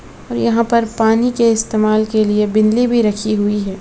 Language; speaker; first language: Hindi; non-native, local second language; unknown